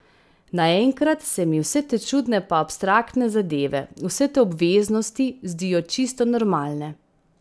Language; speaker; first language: Slovenian; native; Slovenian